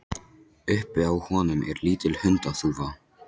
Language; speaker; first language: Icelandic; non-native, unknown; Polish